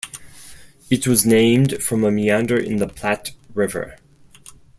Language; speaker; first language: English; non-native, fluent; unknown